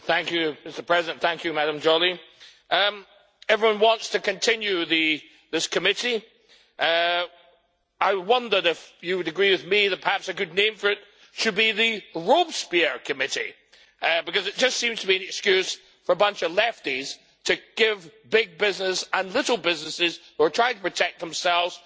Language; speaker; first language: English; native; English